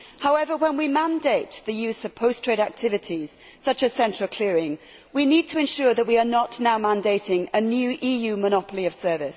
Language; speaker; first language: English; native; English